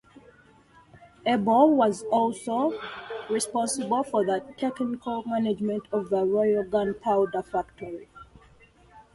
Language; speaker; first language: English; native; English